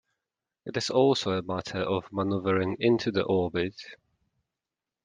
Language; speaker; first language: English; non-native, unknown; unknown